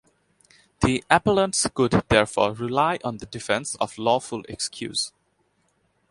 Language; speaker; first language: English; non-native, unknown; Bangla